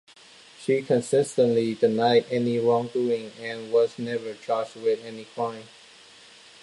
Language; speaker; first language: English; non-native, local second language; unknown